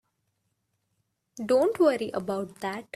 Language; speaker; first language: English; non-native, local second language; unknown